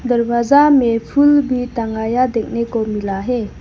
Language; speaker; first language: Hindi; non-native, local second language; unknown